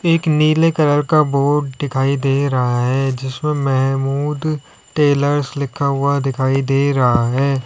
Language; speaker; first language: Hindi; native; Hindi